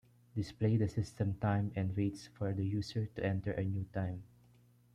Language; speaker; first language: English; non-native, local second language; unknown